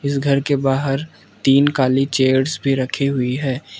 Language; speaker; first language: Hindi; non-native, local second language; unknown